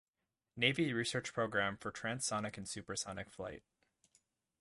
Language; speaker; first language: English; native; English